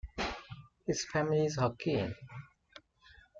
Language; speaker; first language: English; non-native, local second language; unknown